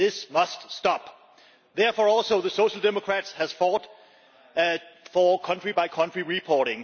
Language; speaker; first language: English; non-native, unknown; Danish